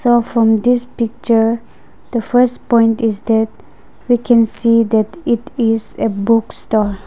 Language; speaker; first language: English; non-native, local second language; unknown